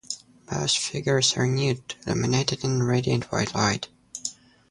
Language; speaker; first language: English; native; English